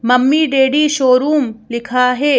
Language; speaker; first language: Hindi; native; Hindi